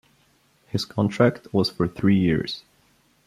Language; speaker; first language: English; non-native, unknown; Bulgarian